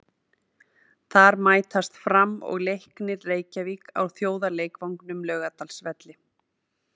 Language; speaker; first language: Icelandic; native; Icelandic